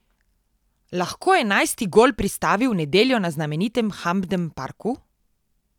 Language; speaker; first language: Slovenian; native; Slovenian